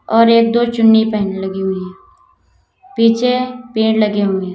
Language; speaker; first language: Hindi; native; Hindi